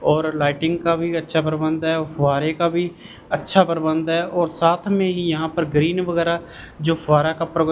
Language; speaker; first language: Hindi; non-native, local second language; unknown